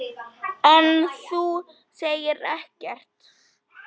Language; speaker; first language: Icelandic; non-native, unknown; Polish